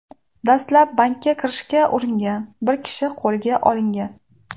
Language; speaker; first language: Uzbek; native; Uzbek